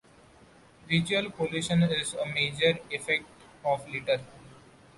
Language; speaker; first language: English; non-native, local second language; Marathi